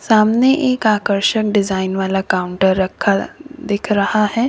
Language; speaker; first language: Hindi; native; Hindi